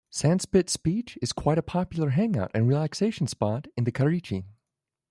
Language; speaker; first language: English; native; English